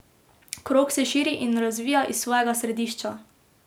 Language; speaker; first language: Slovenian; native; Slovenian